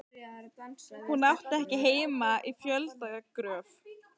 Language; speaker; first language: Icelandic; native; Icelandic